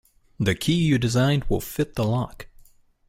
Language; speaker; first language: English; native; English